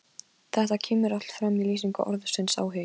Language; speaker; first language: Icelandic; non-native, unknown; Polish